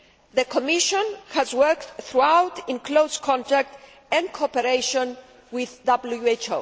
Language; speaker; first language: English; non-native, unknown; Greek